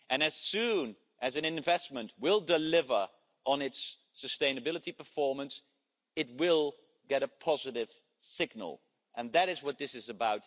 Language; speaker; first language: English; non-native, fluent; Dutch